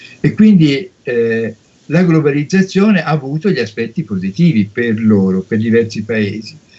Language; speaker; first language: Italian; native; Italian